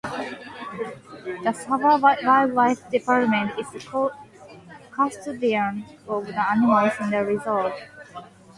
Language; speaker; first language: English; non-native, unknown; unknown